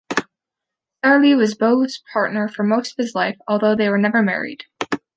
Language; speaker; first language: English; native; English